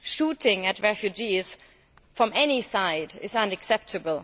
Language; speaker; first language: English; non-native, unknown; German